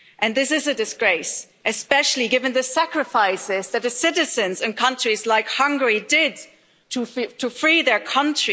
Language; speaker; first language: English; non-native, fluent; German